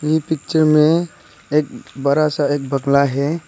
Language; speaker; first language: Hindi; non-native, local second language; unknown